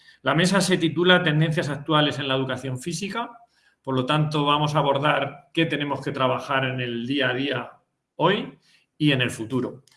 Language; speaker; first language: Spanish; native; Spanish